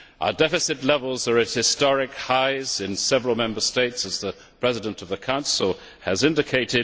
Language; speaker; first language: English; native; English